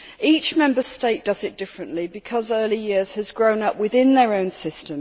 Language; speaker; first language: English; native; English